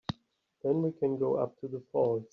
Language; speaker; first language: English; native; English